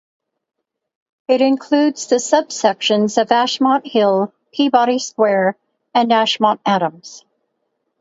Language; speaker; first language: English; native; English